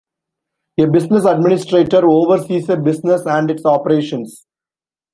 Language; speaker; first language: English; non-native, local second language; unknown